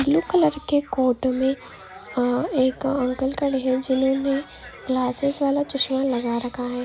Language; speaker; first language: Hindi; non-native, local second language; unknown